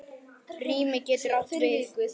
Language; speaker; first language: Icelandic; native; Icelandic